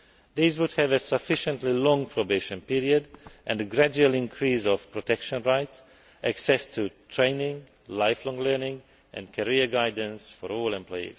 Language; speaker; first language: English; non-native, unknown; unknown